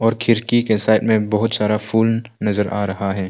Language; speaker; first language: Hindi; non-native, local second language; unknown